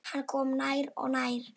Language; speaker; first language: Icelandic; non-native, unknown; Polish